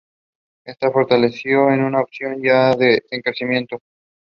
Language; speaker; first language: English; non-native, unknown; Spanish